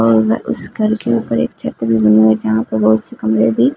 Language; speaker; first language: Hindi; non-native, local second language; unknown